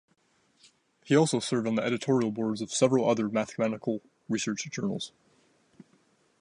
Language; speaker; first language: English; native; English